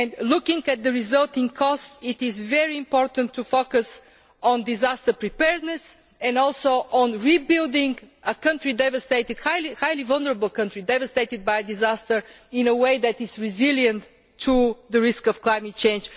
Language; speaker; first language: English; non-native, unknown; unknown